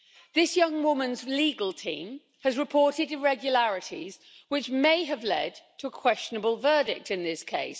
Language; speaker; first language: English; native; English